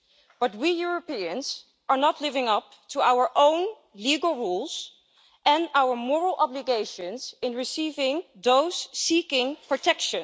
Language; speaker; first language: English; non-native, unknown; Dutch